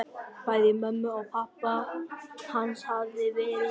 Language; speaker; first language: Icelandic; non-native, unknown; Vietnamese